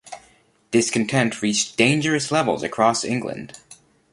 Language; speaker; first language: English; native; English